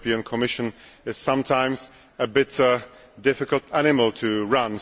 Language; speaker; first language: English; non-native, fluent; Czech